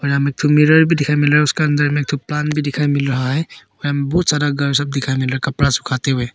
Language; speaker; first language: Hindi; early bilingual, other home language; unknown